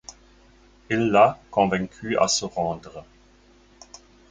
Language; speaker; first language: French; non-native, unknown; German